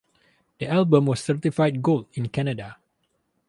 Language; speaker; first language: English; non-native, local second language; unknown